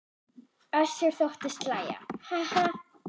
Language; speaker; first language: Icelandic; non-native, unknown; German